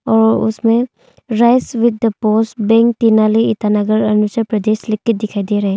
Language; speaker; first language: Hindi; non-native, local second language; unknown